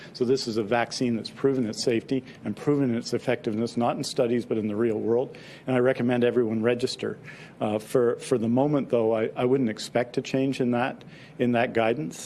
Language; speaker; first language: English; native; English